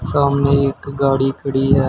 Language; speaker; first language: Hindi; native; Hindi